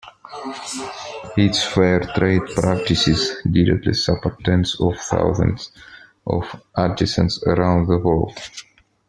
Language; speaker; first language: English; non-native, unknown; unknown